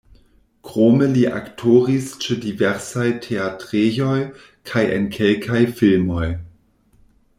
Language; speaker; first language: Esperanto; non-native, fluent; German